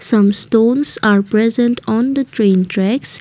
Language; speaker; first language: English; non-native, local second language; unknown